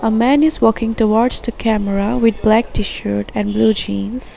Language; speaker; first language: English; non-native, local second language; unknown